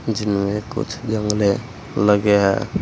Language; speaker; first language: Hindi; native; Hindi